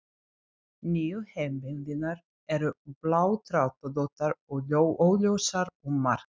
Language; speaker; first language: Icelandic; non-native, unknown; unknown